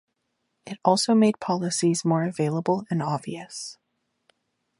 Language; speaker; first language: English; native; English